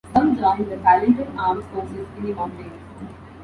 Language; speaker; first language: English; non-native, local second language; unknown